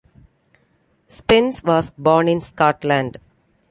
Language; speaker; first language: English; non-native, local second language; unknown